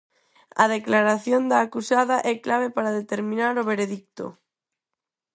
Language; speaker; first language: Galician; non-native, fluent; Spanish